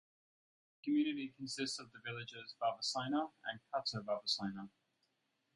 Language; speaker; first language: English; native; English